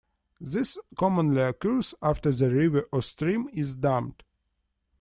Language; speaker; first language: English; non-native, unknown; Russian